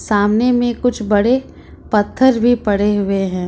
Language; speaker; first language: Hindi; native; Hindi